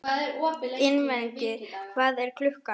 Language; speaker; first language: Icelandic; non-native, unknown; German